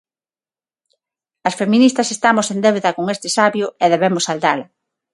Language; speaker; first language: Galician; non-native, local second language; Spanish